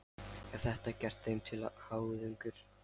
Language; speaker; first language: Icelandic; non-native, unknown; Lithuanian